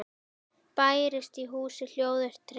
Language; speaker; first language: Icelandic; native; Icelandic